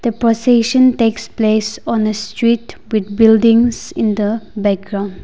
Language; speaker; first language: English; non-native, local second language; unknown